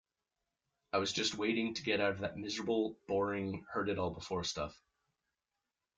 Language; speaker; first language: English; native; English